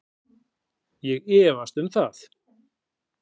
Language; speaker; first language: Icelandic; native; Icelandic